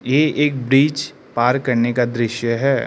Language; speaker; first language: Hindi; non-native, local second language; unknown